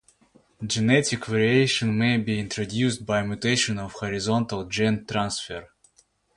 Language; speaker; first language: English; native; English